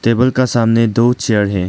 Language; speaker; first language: Hindi; non-native, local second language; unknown